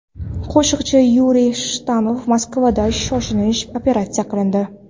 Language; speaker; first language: Uzbek; non-native, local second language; Kara-Kalpak